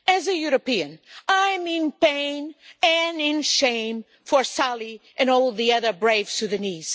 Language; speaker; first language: English; non-native, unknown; Portuguese